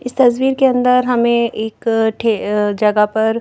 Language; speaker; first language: Hindi; native; Hindi